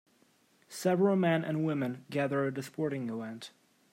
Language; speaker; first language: English; native; English